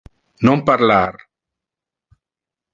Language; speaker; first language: Interlingua; non-native, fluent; Italian